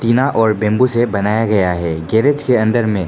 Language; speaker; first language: Hindi; non-native, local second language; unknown